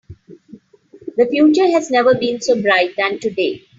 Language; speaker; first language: English; non-native, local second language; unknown